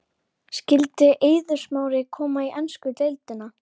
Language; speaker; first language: Icelandic; native; Icelandic